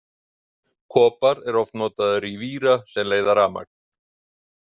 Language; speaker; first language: Icelandic; native; Icelandic